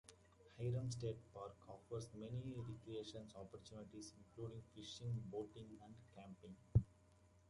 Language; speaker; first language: English; native; English